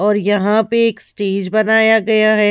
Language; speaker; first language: Hindi; non-native, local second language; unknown